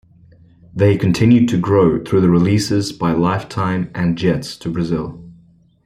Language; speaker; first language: English; native; English